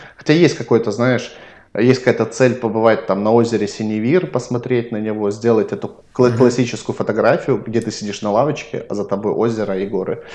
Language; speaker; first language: Russian; native; Russian